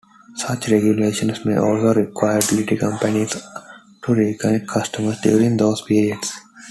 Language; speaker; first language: English; non-native, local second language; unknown